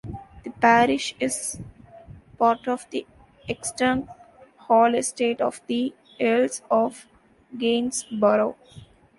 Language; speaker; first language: English; non-native, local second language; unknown